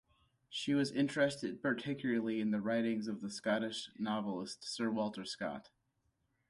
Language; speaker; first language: English; native; English